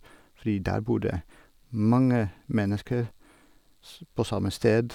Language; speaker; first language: Norwegian; non-native, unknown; Dutch